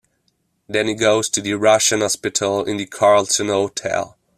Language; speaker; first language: English; non-native, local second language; French